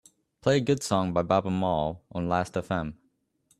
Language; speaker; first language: English; native; English